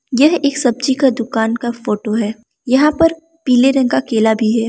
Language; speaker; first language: Hindi; non-native, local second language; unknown